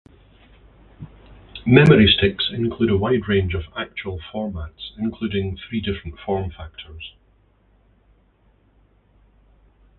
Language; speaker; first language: English; native; English